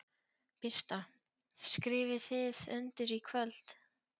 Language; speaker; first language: Icelandic; non-native, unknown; Polish